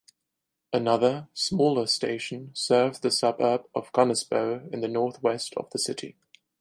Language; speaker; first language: English; non-native, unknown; German